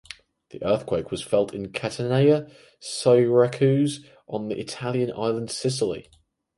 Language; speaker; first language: English; native; English